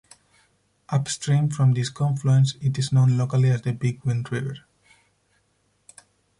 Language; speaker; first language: English; non-native, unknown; Spanish